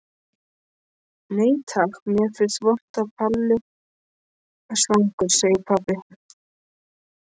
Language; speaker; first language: Icelandic; non-native, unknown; Polish